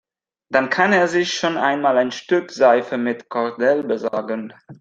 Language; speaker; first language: German; non-native, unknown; Catalan